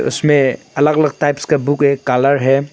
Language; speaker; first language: Hindi; non-native, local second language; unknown